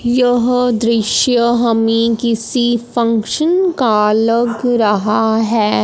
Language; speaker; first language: Hindi; non-native, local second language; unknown